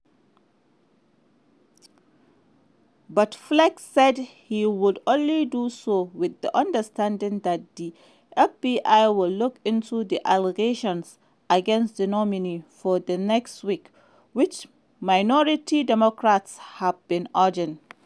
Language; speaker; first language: English; non-native, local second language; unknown